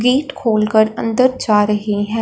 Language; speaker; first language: Hindi; non-native, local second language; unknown